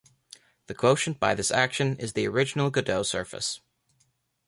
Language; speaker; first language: English; native; English